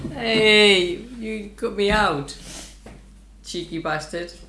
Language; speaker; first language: English; non-native, fluent; Spanish